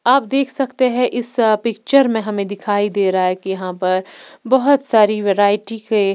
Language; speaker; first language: Hindi; non-native, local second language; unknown